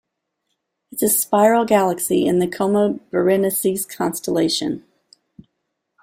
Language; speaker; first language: English; native; English